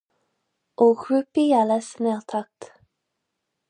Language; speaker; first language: Irish; non-native, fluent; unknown